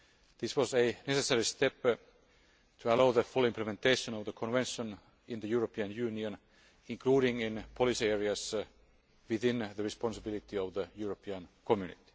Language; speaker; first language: English; non-native, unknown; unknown